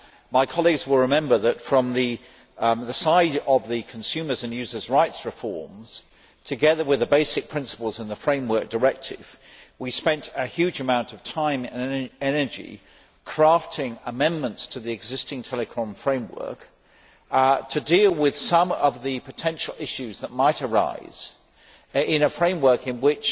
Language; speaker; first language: English; native; English